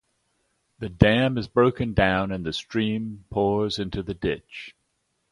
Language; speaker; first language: English; native; English